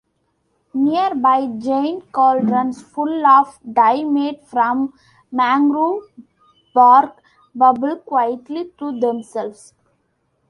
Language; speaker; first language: English; non-native, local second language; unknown